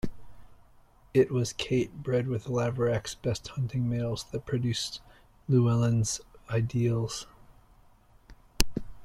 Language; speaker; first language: English; native; English